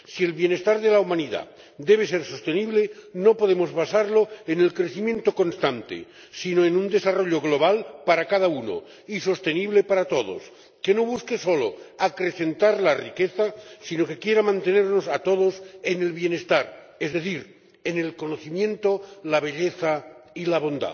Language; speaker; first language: Spanish; non-native, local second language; Catalan